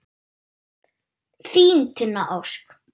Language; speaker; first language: Icelandic; non-native, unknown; German